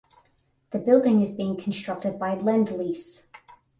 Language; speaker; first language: English; native; English